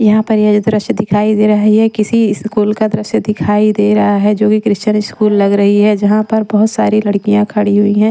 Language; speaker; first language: Hindi; non-native, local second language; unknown